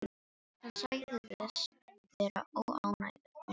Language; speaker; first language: Icelandic; non-native, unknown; Filipino